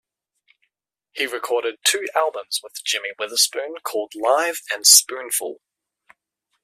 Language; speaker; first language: English; native; English